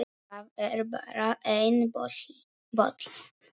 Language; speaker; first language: Icelandic; non-native, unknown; Polish